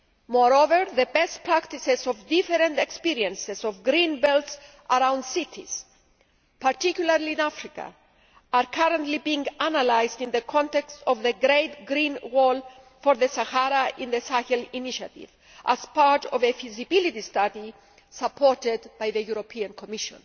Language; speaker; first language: English; non-native, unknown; Greek